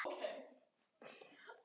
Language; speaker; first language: Icelandic; native; Icelandic